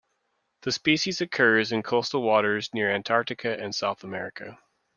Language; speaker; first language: English; native; English